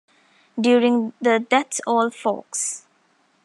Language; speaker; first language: English; non-native, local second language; Tamil